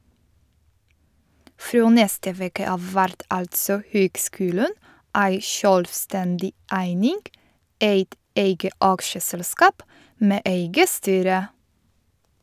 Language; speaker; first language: Norwegian; non-native, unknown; Polish